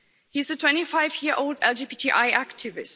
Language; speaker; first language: English; non-native, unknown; German